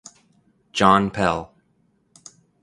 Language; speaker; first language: English; native; English